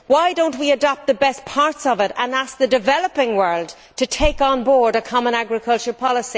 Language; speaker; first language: English; native; English